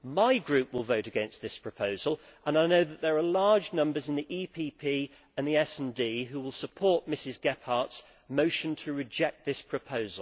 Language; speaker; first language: English; native; English